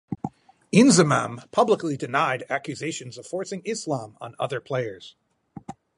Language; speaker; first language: English; native; English